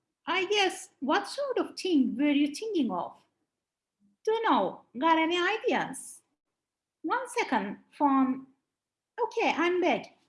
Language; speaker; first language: English; non-native, fluent; Turkish